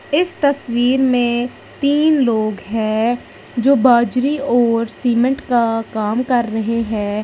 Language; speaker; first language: Hindi; native; Hindi